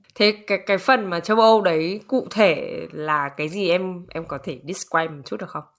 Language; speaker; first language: Vietnamese; native; Vietnamese